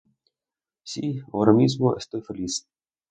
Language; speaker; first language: Spanish; non-native, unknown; Russian